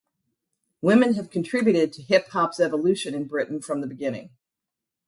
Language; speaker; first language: English; native; English